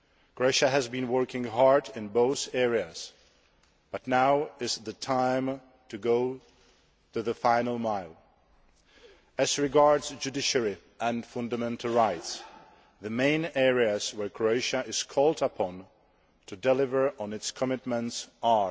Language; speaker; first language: English; non-native, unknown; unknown